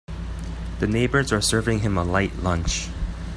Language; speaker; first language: English; native; English